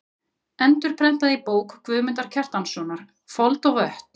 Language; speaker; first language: Icelandic; native; Icelandic